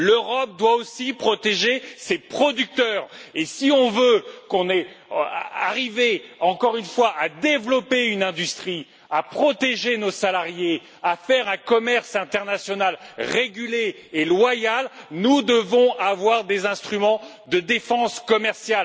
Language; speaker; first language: French; native; French